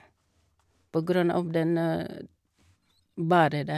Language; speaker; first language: Norwegian; non-native, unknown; Cebuano